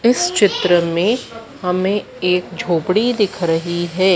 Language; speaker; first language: Hindi; native; Hindi